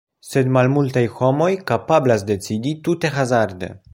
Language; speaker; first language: Esperanto; non-native, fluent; Polish